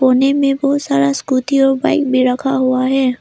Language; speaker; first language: Hindi; non-native, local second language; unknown